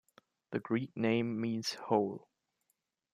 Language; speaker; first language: English; non-native, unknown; German